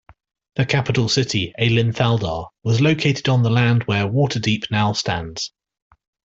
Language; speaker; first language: English; native; English